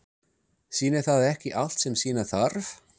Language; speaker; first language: Icelandic; non-native, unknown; English